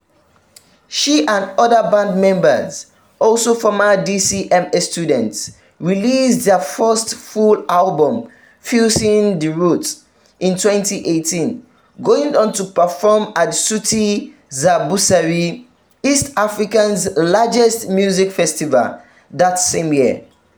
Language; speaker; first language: English; non-native, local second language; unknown